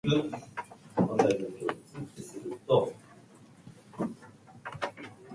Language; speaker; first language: English; non-native, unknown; Japanese